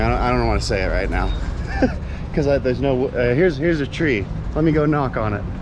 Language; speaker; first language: English; native; English